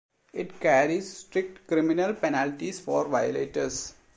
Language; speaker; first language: English; non-native, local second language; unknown